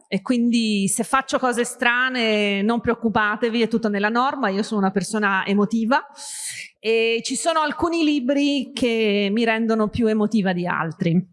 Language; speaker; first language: Italian; early bilingual, other home language; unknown